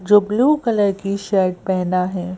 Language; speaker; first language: Hindi; native; Hindi